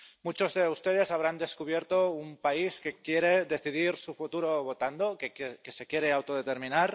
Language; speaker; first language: Spanish; non-native, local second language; Catalan